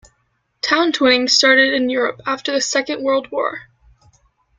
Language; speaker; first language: English; native; English